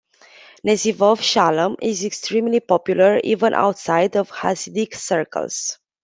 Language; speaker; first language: English; non-native, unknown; Romanian